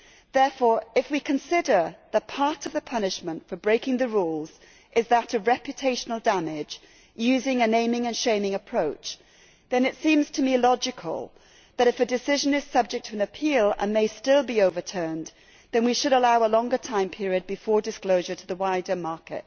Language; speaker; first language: English; native; English